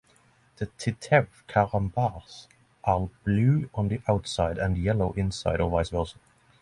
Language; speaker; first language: English; non-native, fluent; Norwegian